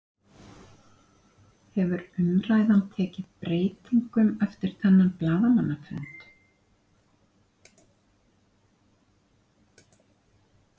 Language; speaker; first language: Icelandic; native; Icelandic